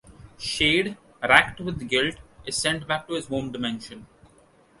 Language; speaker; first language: English; non-native, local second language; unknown